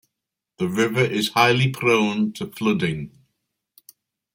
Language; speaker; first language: English; native; English